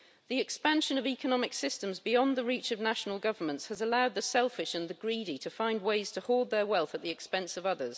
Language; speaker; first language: English; native; English